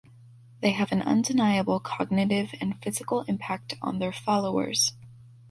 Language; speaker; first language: English; native; English